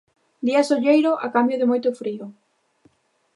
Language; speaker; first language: Galician; native; Galician